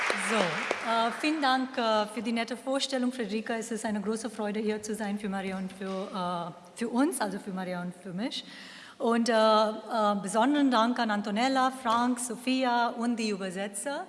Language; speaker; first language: German; non-native, fluent; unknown